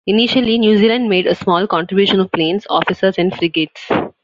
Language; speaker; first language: English; non-native, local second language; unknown